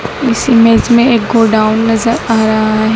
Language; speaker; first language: Hindi; native; Hindi